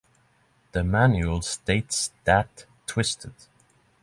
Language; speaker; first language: English; non-native, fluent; Norwegian